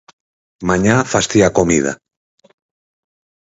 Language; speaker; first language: Galician; native; Galician